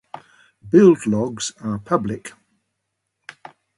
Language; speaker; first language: English; native; English